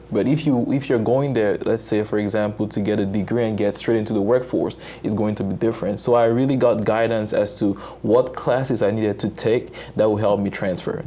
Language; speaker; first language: English; non-native, local second language; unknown